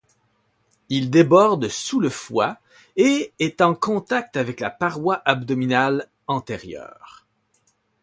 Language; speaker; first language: French; native; French